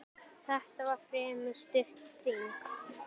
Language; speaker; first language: Icelandic; native; Icelandic